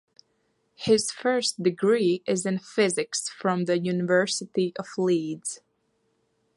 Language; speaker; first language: English; non-native, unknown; Latvian